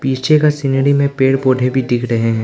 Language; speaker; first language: Hindi; non-native, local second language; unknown